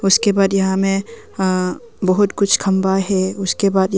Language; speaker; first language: Hindi; early bilingual, other home language; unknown